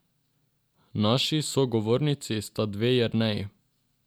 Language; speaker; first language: Slovenian; non-native, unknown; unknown